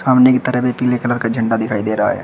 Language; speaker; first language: Hindi; native; Hindi